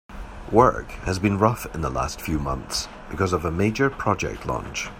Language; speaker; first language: English; native; English